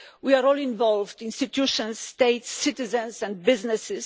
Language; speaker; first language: English; non-native, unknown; Polish